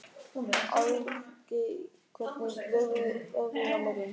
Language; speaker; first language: Icelandic; non-native, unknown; German